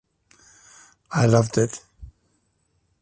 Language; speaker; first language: English; native; English